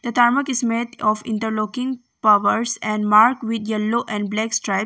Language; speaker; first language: English; non-native, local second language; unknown